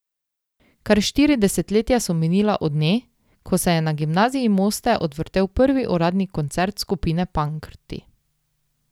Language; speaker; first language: Slovenian; native; Slovenian